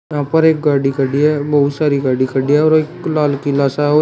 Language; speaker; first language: Hindi; native; Hindi